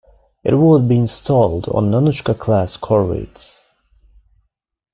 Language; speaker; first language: English; non-native, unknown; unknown